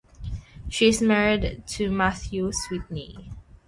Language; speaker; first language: English; non-native, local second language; Filipino